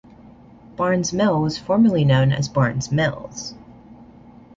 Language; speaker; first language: English; native; English